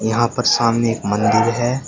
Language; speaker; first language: Hindi; native; Hindi